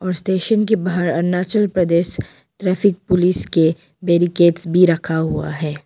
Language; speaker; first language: Hindi; non-native, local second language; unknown